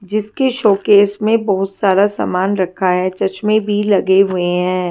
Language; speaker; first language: Hindi; non-native, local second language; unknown